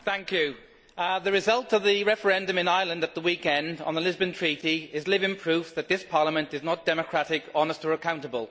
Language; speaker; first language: English; native; English